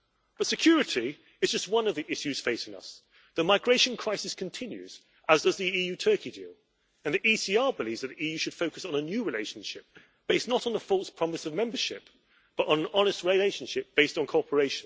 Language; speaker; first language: English; native; English